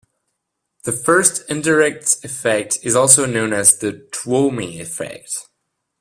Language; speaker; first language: English; non-native, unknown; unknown